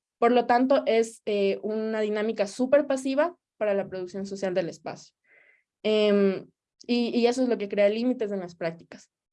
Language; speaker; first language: Spanish; native; Spanish